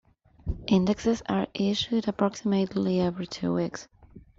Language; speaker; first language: English; non-native, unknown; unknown